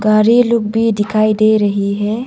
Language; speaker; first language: Hindi; non-native, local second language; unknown